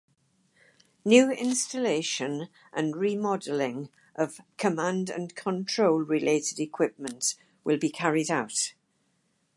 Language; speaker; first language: English; native; English